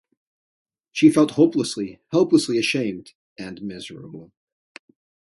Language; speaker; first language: English; native; English